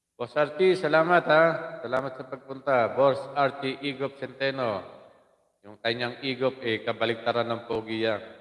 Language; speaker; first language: Filipino; non-native, local second language; Waray